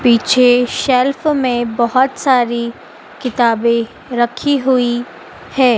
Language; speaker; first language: Hindi; native; Hindi